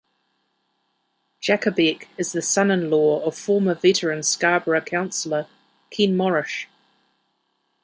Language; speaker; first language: English; native; English